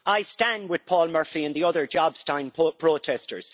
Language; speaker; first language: English; native; English